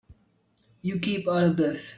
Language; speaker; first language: English; non-native, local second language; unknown